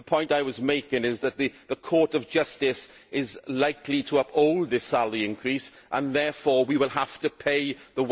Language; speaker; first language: English; native; English